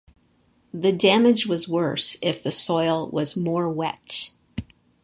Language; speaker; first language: English; native; English